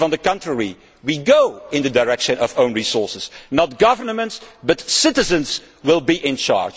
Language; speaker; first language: English; non-native, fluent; Dutch